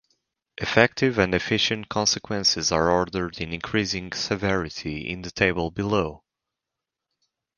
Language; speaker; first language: English; native; English